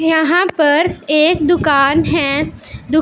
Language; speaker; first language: Hindi; non-native, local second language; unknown